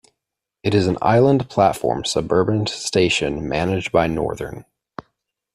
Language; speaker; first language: English; native; English